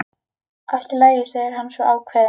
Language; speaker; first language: Icelandic; native; Icelandic